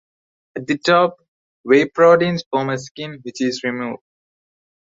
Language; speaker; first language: English; non-native, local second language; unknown